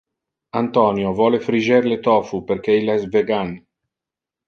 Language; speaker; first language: Interlingua; non-native, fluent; Italian